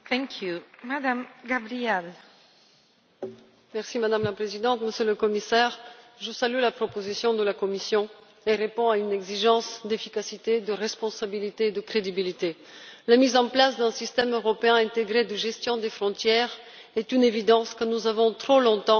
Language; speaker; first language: French; non-native, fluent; Bulgarian